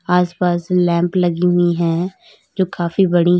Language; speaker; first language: Hindi; native; Hindi